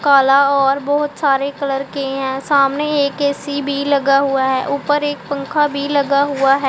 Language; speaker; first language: Hindi; non-native, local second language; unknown